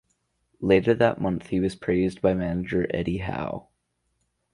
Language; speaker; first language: English; native; English